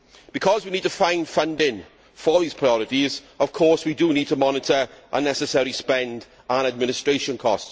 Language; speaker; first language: English; native; English